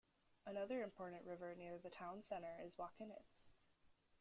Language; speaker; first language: English; native; English